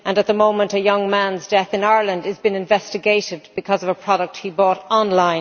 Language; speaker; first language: English; native; English